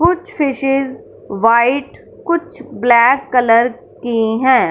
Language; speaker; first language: Hindi; non-native, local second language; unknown